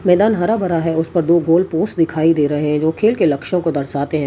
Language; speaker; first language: Hindi; non-native, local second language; Gujarati